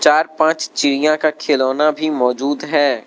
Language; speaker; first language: Hindi; non-native, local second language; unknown